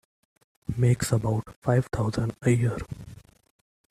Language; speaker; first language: English; non-native, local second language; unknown